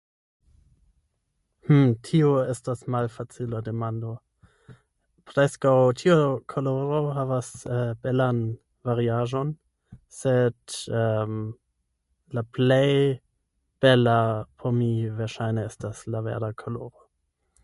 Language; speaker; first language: Esperanto; non-native, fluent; German